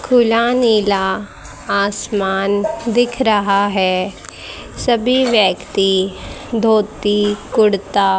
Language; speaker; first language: Hindi; native; Hindi